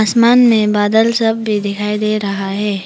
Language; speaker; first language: Hindi; non-native, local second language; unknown